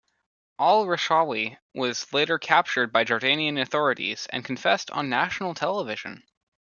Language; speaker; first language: English; native; English